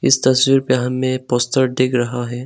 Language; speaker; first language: Hindi; non-native, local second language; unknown